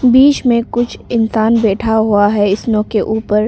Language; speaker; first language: Hindi; early bilingual, other home language; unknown